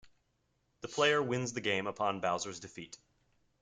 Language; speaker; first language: English; native; English